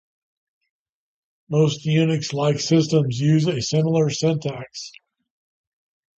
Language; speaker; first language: English; native; English